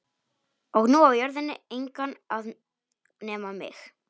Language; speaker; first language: Icelandic; non-native, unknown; Polish